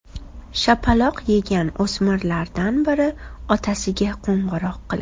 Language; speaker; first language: Uzbek; native; Uzbek